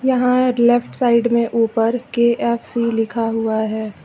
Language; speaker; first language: Hindi; native; Hindi